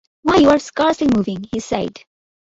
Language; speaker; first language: English; non-native, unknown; Bangla